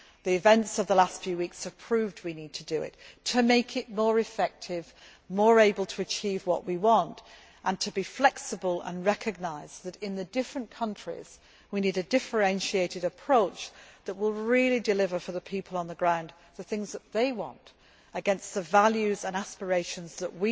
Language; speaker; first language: English; native; English